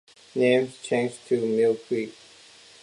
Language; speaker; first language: English; non-native, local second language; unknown